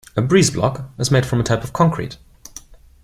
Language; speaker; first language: English; non-native, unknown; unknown